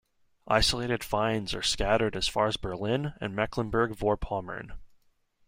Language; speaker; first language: English; native; English